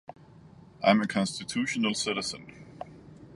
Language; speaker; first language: English; non-native, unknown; Danish